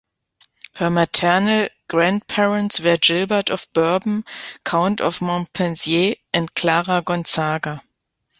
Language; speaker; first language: English; non-native, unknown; German